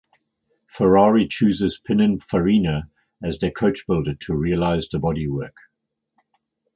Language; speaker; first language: English; native; English